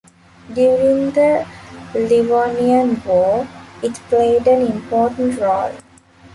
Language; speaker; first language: English; non-native, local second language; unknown